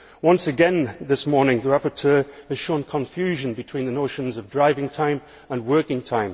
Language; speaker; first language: English; native; English